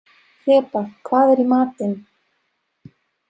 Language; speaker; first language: Icelandic; non-native, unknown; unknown